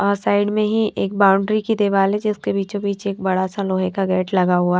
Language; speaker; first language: Hindi; non-native, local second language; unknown